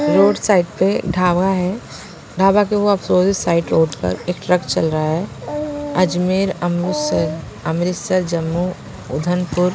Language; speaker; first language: Hindi; non-native, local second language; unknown